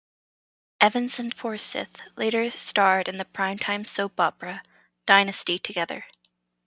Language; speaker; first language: English; native; English